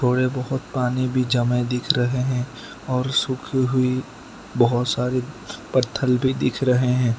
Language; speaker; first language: Hindi; non-native, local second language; Gujarati